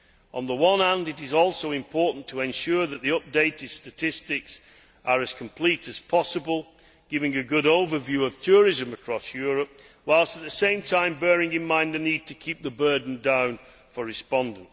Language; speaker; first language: English; native; English